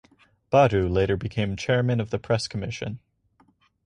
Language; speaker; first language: English; native; English